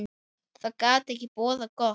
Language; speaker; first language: Icelandic; native; Icelandic